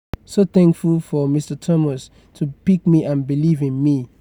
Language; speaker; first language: English; non-native, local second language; Yoruba